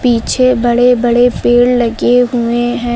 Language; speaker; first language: Hindi; native; Hindi